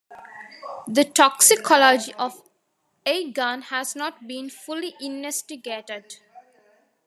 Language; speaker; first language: English; non-native, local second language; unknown